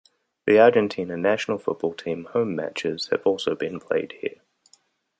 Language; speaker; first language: English; native; English